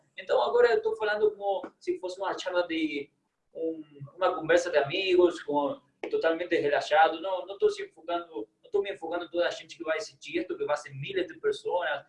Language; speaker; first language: Portuguese; non-native, fluent; Spanish